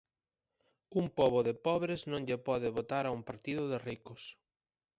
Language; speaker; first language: Galician; native; Galician